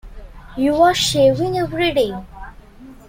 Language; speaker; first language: English; non-native, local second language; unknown